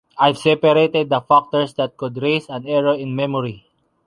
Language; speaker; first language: English; non-native, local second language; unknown